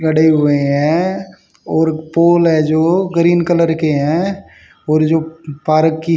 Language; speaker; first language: Hindi; native; Hindi